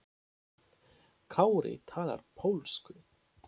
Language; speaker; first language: Icelandic; non-native, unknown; Polish